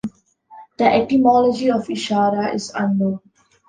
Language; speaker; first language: English; non-native, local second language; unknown